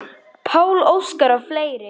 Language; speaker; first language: Icelandic; native; Icelandic